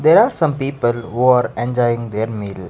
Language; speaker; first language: English; non-native, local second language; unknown